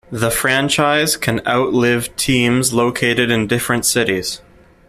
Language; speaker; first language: English; native; English